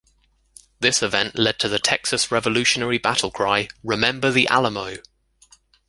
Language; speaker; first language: English; native; English